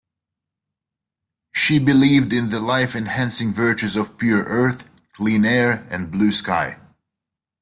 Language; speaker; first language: English; native; English